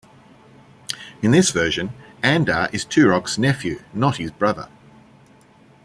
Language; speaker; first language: English; native; English